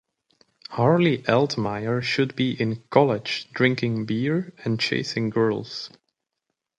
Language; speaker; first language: English; native; English